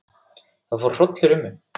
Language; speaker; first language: Icelandic; native; Icelandic